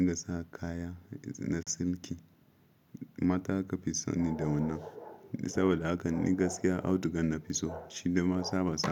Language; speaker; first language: Hausa; non-native, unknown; Yoruba